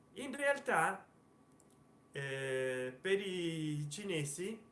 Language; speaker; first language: Italian; native; Italian